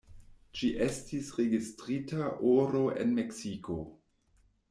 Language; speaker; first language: Esperanto; non-native, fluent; German